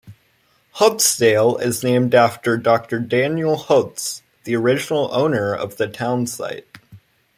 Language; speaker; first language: English; native; English